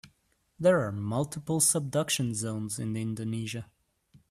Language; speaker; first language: English; native; English